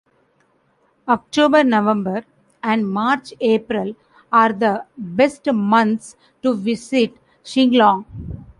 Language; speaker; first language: English; non-native, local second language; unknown